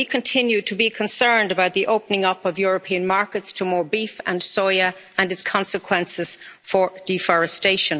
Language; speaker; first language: English; native; English